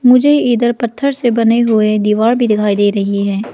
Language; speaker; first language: Hindi; non-native, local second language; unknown